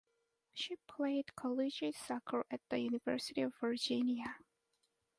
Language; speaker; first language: English; native; English